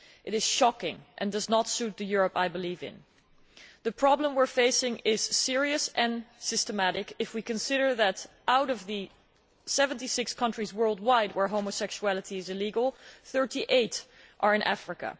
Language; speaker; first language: English; non-native, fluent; Dutch